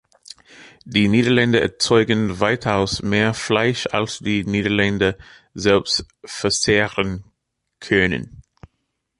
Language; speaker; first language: German; non-native, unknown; English